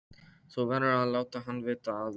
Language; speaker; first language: Icelandic; non-native, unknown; Polish